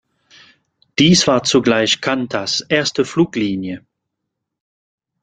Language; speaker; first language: German; non-native, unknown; French